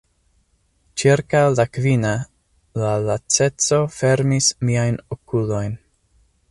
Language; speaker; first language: Esperanto; non-native, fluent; English